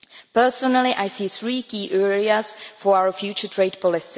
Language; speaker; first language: English; non-native, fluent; Czech